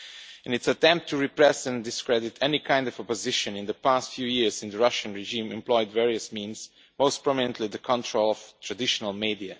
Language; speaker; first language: English; non-native, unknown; Romanian